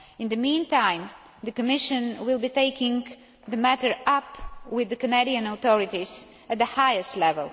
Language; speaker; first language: English; non-native, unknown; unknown